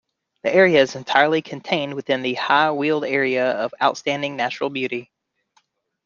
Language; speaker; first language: English; native; English